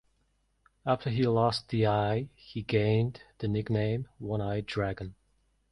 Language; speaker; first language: English; non-native, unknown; Mongolian